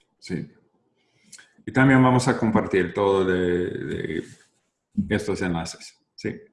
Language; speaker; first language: Spanish; non-native, learner; English